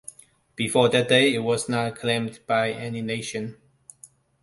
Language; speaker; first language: English; non-native, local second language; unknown